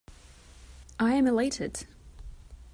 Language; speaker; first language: English; non-native, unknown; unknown